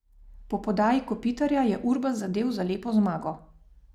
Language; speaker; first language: Slovenian; native; Slovenian